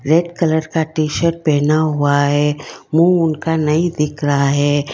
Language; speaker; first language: Hindi; non-native, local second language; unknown